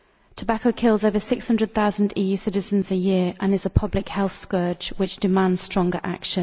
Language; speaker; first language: English; native; English